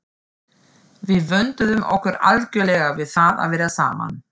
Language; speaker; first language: Icelandic; non-native, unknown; German